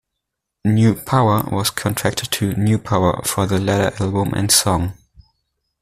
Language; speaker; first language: English; non-native, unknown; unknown